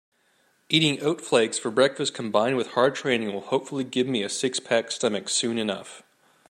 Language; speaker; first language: English; native; English